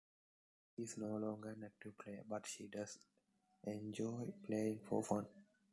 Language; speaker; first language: English; non-native, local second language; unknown